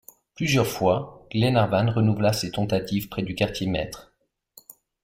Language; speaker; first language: French; native; French